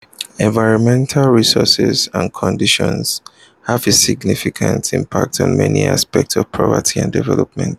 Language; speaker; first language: English; non-native, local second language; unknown